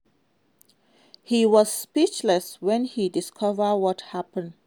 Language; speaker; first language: English; non-native, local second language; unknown